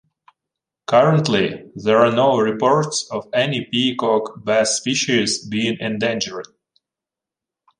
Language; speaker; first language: English; non-native, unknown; Ukrainian